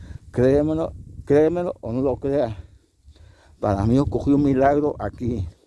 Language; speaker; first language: Spanish; native; Spanish